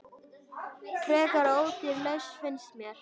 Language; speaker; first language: Icelandic; native; Icelandic